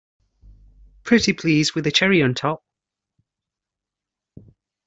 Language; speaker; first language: English; native; English